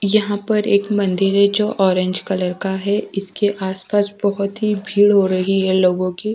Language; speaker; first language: Hindi; native; Hindi